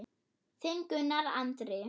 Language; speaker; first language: Icelandic; non-native, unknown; German